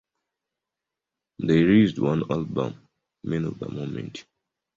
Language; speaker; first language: English; non-native, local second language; Ganda